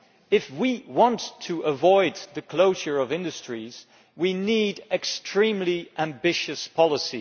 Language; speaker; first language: English; non-native, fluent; Dutch